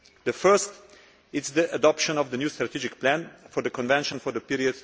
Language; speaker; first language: English; non-native, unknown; Slovenian